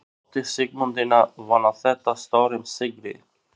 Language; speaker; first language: Icelandic; non-native, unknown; Albanian